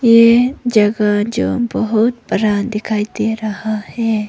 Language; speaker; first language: Hindi; non-native, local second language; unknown